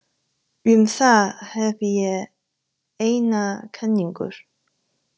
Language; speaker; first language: Icelandic; non-native, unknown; Chinese